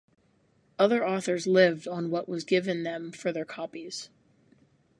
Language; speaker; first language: English; native; English